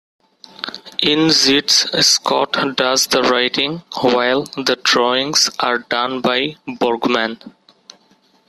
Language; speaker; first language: English; non-native, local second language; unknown